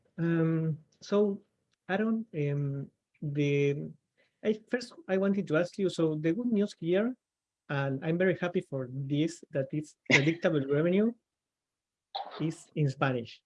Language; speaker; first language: English; non-native, fluent; Spanish